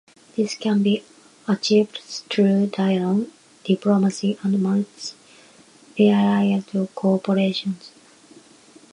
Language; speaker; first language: English; non-native, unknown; Japanese